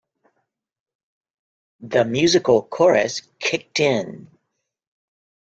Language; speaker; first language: English; native; English